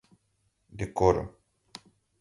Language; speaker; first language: Portuguese; non-native, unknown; Galician